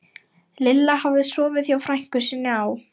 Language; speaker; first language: Icelandic; non-native, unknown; Lithuanian